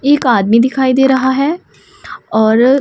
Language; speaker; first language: Hindi; non-native, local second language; Punjabi